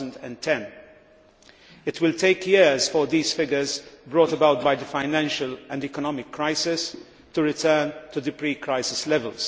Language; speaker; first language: English; non-native, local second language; Maltese